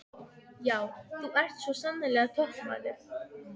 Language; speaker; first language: Icelandic; non-native, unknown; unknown